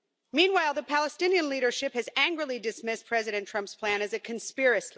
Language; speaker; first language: English; non-native, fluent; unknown